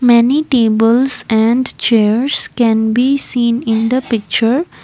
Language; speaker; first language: English; non-native, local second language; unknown